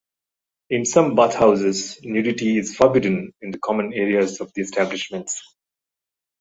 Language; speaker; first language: English; non-native, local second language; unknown